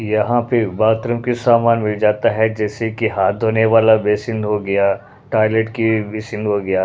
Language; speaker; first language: Hindi; non-native, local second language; Punjabi